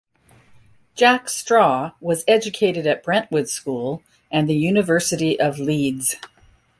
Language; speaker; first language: English; native; English